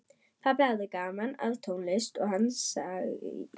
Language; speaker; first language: Icelandic; non-native, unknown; German